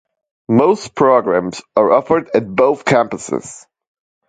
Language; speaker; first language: English; non-native, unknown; German